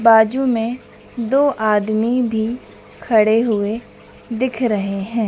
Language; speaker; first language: Hindi; native; Hindi